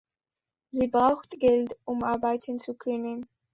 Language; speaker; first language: German; non-native, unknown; Spanish